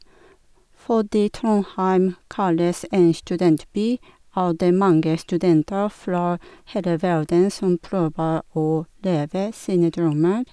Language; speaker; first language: Norwegian; non-native, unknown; Japanese